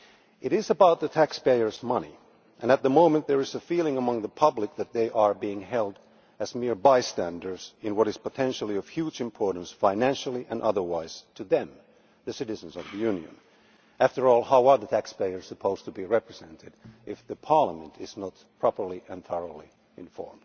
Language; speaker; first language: English; non-native, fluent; Finnish